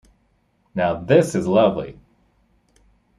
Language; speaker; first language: English; native; English